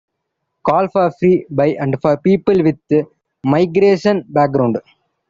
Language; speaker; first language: English; non-native, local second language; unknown